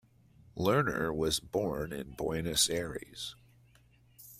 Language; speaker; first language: English; native; English